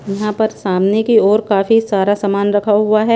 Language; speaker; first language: Hindi; non-native, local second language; Punjabi